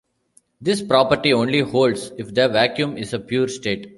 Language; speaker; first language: English; non-native, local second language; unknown